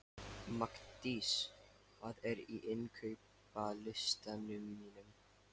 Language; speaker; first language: Icelandic; non-native, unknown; Lithuanian